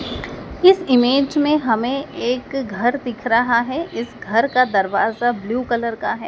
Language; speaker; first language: Hindi; native; Hindi